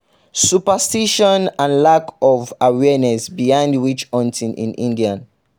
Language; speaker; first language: English; non-native, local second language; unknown